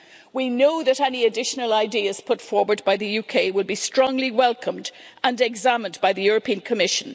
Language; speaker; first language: English; native; English